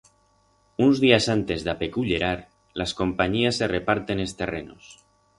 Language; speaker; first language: Aragonese; non-native, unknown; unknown